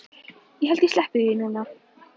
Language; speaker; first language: Icelandic; native; Icelandic